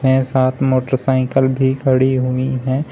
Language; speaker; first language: Hindi; native; Hindi